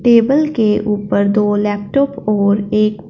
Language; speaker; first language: Hindi; non-native, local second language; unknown